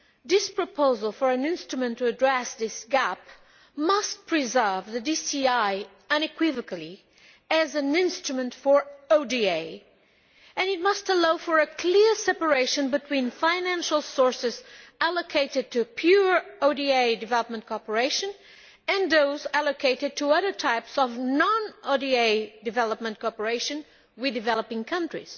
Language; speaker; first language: English; non-native, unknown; Portuguese